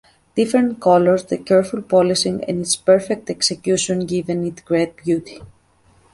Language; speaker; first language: English; native; English